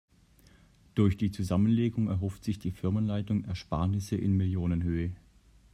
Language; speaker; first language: German; native; German